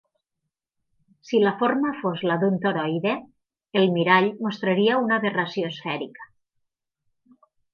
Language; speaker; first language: Catalan; native; Catalan